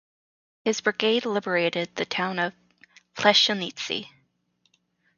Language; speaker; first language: English; native; English